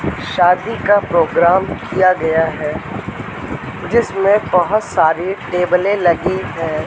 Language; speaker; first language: Hindi; native; Hindi